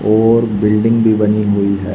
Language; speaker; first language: Hindi; native; Hindi